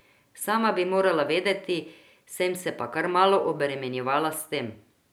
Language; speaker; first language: Slovenian; non-native, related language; Croatian